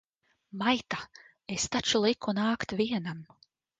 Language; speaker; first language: Latvian; early bilingual, heritage; Latvian